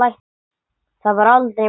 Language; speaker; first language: Icelandic; non-native, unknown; English